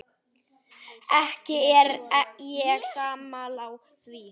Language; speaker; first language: Icelandic; native; Icelandic